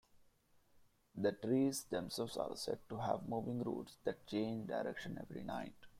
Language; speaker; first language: English; non-native, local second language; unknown